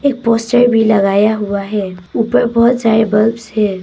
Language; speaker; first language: Hindi; non-native, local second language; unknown